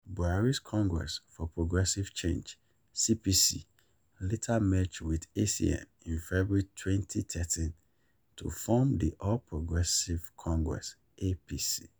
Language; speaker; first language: English; non-native, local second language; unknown